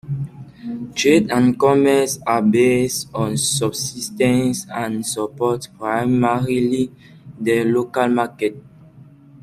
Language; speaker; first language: English; non-native, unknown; French